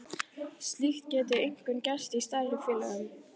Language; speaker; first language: Icelandic; native; Icelandic